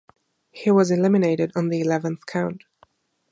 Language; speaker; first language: English; non-native, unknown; German